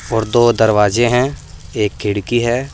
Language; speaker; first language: Hindi; native; Hindi